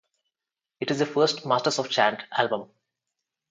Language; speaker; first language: English; non-native, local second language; Telugu